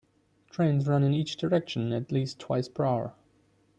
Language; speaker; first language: English; non-native, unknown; German